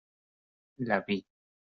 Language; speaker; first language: Spanish; native; Spanish